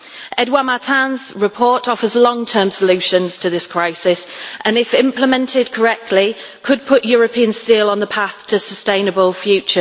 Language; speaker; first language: English; native; English